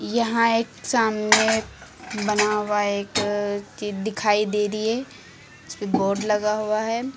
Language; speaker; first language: Hindi; native; Hindi